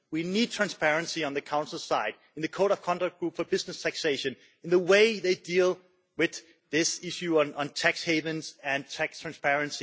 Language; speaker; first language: English; non-native, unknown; Danish